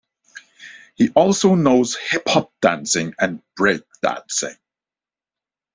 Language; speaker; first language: English; non-native, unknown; Dutch